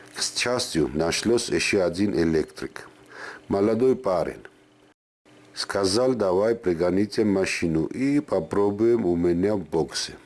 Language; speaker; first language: Russian; non-native, local second language; Georgian